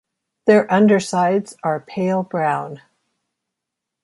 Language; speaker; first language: English; native; English